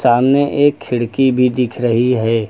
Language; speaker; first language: Hindi; native; Hindi